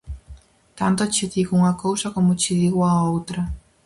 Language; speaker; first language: Galician; native; Galician